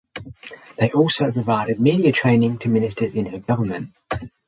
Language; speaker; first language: English; native; English